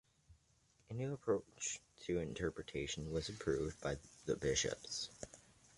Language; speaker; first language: English; native; English